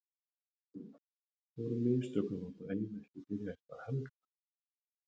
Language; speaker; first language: Icelandic; native; Icelandic